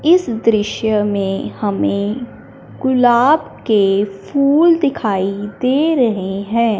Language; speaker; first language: Hindi; non-native, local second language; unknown